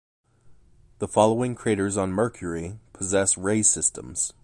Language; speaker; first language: English; native; English